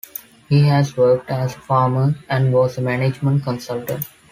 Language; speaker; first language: English; non-native, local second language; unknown